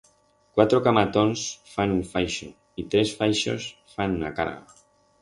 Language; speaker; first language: Aragonese; non-native, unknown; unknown